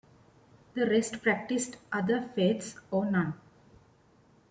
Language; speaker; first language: English; non-native, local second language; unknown